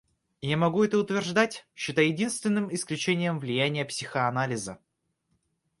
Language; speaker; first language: Russian; native; Russian